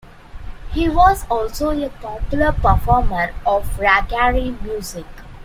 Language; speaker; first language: English; non-native, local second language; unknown